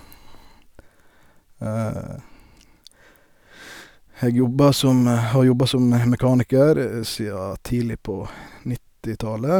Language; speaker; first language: Norwegian; native; Norwegian